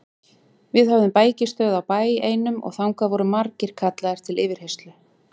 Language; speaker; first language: Icelandic; native; Icelandic